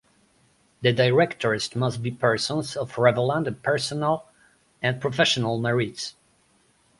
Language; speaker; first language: English; non-native, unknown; Polish